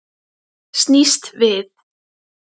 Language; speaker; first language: Icelandic; native; Icelandic